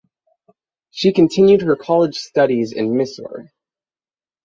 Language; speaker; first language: English; native; English